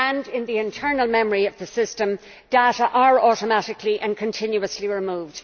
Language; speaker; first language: English; native; English